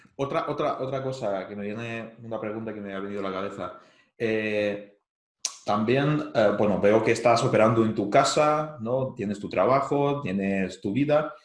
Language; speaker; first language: Spanish; non-native, fluent; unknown